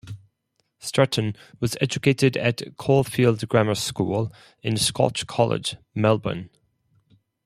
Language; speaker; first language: English; non-native, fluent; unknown